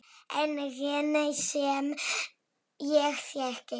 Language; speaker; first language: Icelandic; non-native, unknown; Polish